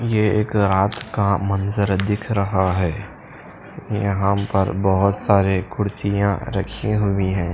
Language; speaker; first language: Hindi; non-native, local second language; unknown